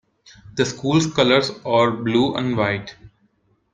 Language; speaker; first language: English; non-native, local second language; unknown